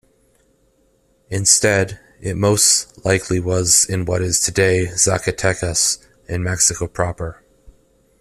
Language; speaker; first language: English; native; English